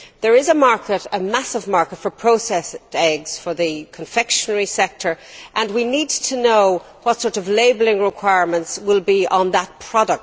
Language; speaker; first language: English; native; English